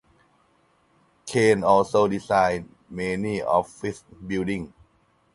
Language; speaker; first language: English; non-native, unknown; Thai